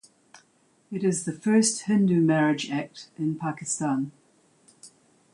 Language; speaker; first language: English; native; English